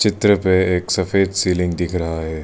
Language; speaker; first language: Hindi; non-native, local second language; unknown